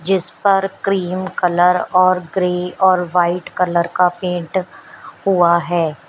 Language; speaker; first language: Hindi; native; Hindi